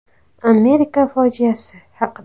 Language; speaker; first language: Uzbek; native; Uzbek